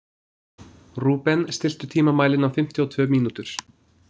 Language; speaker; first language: Icelandic; non-native, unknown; English